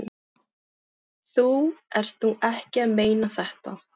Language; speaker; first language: Icelandic; non-native, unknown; Filipino